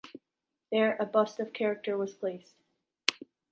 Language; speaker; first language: English; native; English